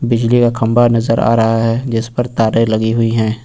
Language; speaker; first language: Hindi; native; Hindi